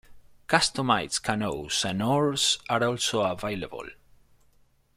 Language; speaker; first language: English; non-native, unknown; Spanish